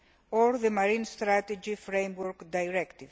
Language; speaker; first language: English; non-native, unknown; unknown